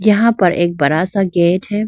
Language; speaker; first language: Hindi; non-native, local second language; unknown